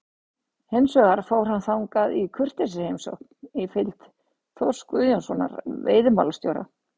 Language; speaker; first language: Icelandic; native; Icelandic